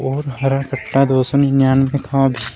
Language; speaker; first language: Hindi; native; Hindi